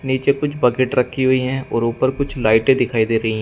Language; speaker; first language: Hindi; native; Hindi